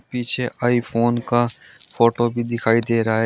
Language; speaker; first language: Hindi; native; Hindi